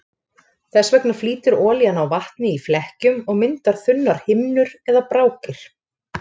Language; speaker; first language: Icelandic; native; Icelandic